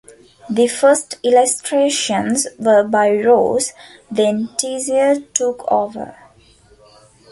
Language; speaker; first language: English; non-native, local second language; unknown